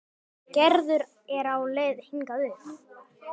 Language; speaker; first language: Icelandic; native; Icelandic